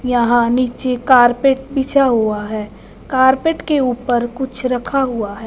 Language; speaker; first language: Hindi; non-native, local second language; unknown